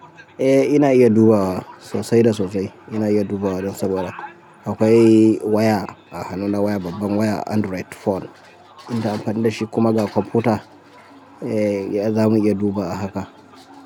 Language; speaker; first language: Hausa; native; Hausa